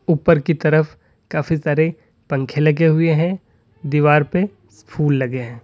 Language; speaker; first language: Hindi; native; Hindi